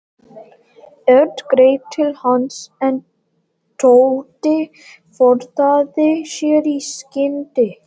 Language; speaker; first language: Icelandic; non-native, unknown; Latvian